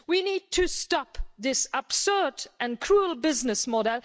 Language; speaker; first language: English; non-native, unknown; Luxembourgish